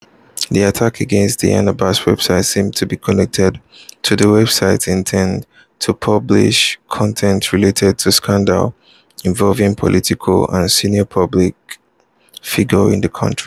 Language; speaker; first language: English; non-native, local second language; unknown